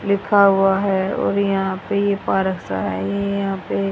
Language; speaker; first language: Hindi; native; Hindi